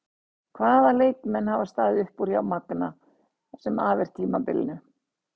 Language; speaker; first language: Icelandic; native; Icelandic